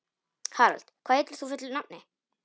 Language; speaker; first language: Icelandic; non-native, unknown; Polish